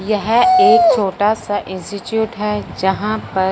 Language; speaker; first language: Hindi; non-native, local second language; Punjabi